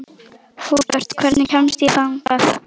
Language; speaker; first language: Icelandic; native; Icelandic